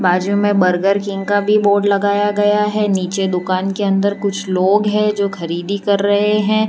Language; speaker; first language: Hindi; non-native, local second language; Gujarati